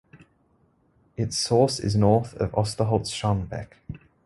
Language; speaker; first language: English; native; English